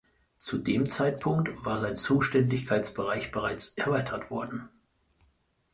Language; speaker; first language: German; native; German